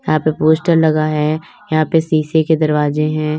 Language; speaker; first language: Hindi; native; Hindi